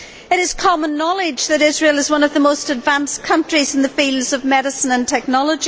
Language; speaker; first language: English; native; English